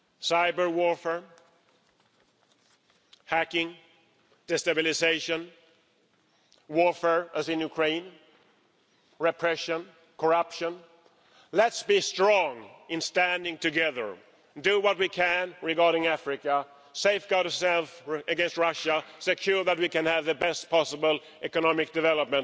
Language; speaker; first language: English; non-native, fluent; Swedish